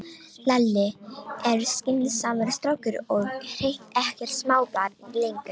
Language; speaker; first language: Icelandic; non-native, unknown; Romanian